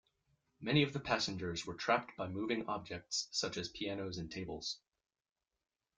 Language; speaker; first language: English; native; English